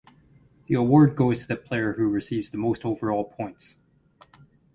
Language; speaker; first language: English; native; English